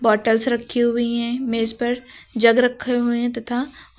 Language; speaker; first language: Hindi; native; Hindi